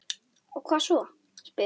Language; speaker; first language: Icelandic; native; Icelandic